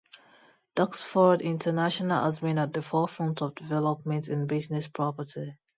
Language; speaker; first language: English; non-native, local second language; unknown